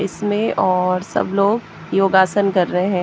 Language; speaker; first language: Hindi; native; Hindi